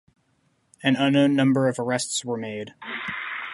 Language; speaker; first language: English; native; English